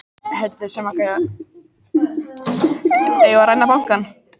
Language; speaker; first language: Icelandic; native; Icelandic